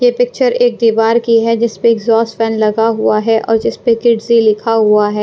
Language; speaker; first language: Hindi; non-native, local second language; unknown